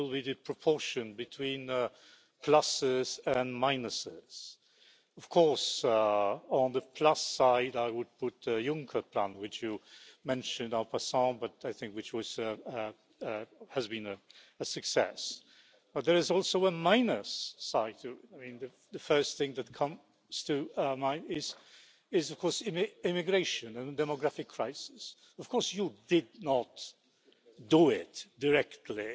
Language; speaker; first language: English; non-native, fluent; Polish